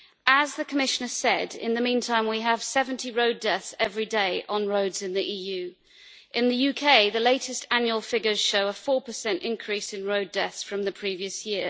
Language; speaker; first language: English; native; English